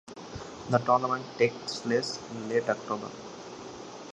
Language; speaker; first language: English; non-native, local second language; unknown